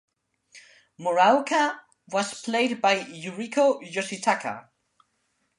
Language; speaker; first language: English; non-native, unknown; Spanish